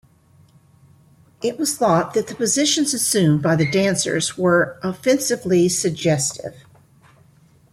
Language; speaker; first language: English; native; English